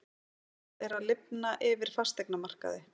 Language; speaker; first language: Icelandic; native; Icelandic